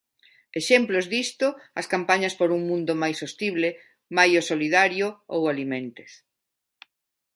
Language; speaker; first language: Galician; non-native, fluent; Spanish